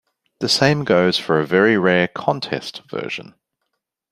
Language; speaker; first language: English; native; English